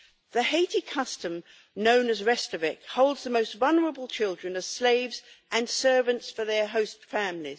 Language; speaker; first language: English; native; English